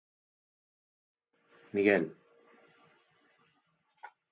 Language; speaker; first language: Galician; native; Galician